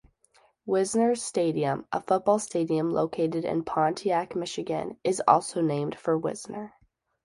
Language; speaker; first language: English; native; English